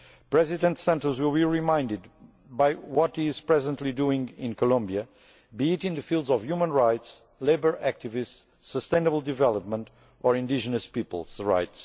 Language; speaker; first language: English; non-native, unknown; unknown